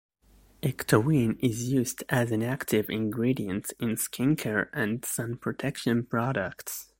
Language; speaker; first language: English; native; English